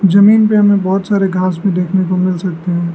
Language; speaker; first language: Hindi; non-native, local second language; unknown